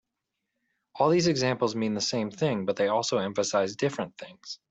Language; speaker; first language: English; native; English